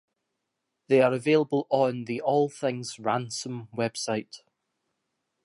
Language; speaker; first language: English; native; English